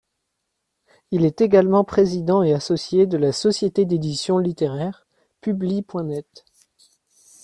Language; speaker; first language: French; native; French